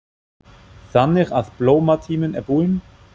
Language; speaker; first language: Icelandic; non-native, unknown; German